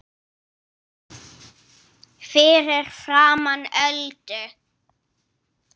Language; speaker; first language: Icelandic; non-native, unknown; English